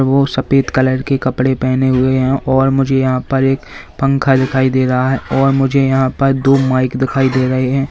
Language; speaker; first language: Hindi; native; Hindi